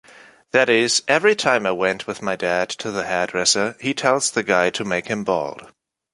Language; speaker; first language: English; non-native, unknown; German